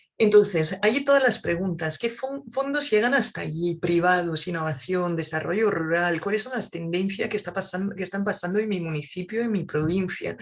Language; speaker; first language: Spanish; non-native, fluent; French